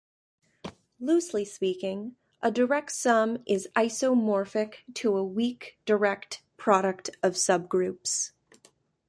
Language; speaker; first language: English; native; English